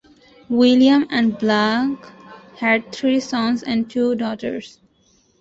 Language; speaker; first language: English; non-native, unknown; Bangla